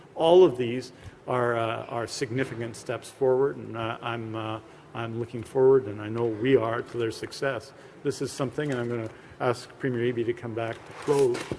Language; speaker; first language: English; native; English